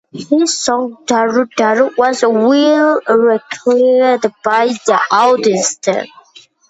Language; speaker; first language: English; non-native, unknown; Georgian